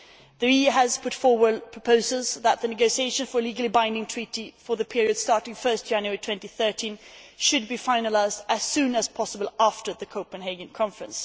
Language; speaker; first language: English; non-native, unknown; Swedish